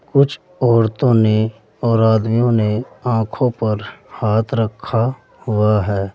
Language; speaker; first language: Hindi; native; Hindi